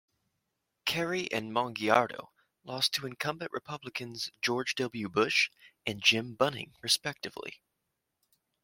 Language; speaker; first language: English; native; English